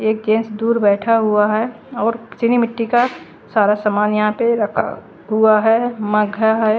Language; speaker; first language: Hindi; native; Hindi